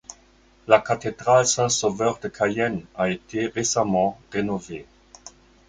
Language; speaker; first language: French; non-native, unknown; German